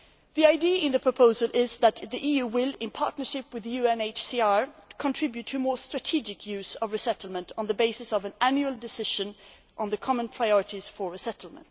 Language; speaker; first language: English; non-native, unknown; Swedish